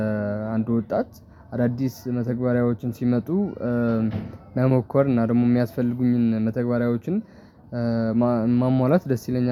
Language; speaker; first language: Amharic; non-native, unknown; Tigrinya